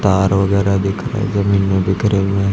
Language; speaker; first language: Hindi; native; Hindi